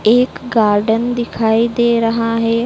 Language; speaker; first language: Hindi; native; Hindi